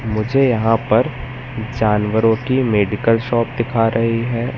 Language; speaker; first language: Hindi; native; Hindi